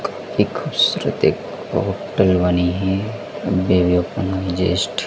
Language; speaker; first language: Hindi; native; Hindi